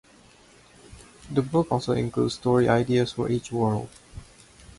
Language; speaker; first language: English; non-native, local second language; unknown